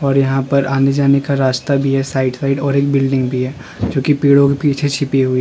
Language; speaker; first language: Hindi; native; Hindi